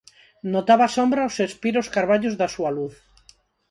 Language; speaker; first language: Galician; non-native, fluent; Spanish